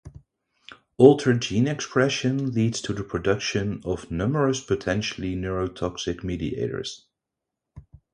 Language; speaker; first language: English; non-native, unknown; Dutch